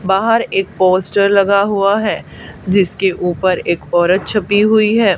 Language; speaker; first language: Hindi; native; Hindi